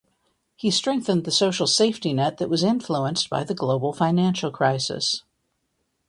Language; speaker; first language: English; native; English